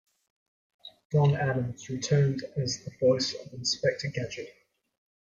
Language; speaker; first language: English; native; English